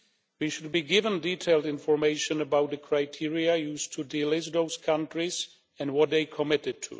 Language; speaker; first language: English; non-native, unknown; Czech